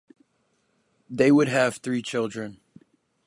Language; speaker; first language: English; native; English